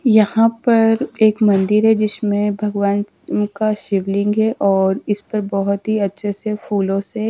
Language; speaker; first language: Hindi; native; Hindi